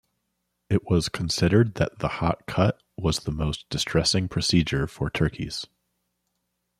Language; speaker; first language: English; native; English